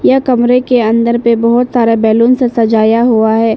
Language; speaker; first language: Hindi; non-native, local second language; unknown